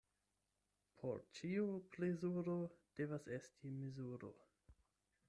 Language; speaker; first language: Esperanto; non-native, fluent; German